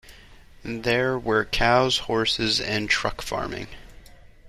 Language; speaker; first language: English; native; English